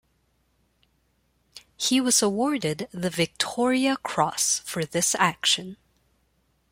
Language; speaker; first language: English; non-native, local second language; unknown